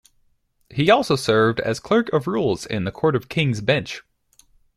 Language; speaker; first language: English; native; English